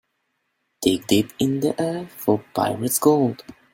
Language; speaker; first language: English; non-native, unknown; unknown